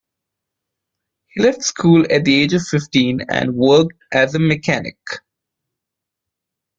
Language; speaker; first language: English; non-native, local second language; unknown